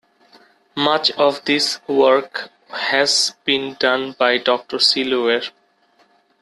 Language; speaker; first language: English; non-native, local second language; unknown